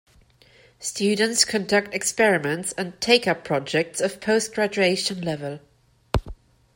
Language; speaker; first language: English; non-native, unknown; German